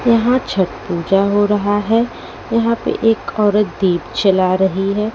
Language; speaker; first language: Hindi; native; Hindi